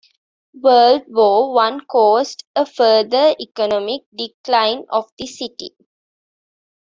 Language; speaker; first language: English; non-native, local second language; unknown